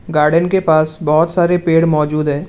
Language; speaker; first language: Hindi; non-native, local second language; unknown